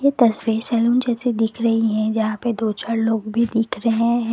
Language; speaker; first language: Hindi; non-native, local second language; Assamese